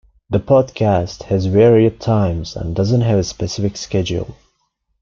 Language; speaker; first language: English; non-native, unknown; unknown